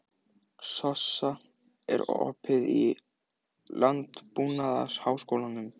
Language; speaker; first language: Icelandic; native; Icelandic